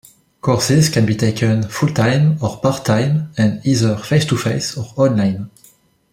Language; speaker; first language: English; non-native, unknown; French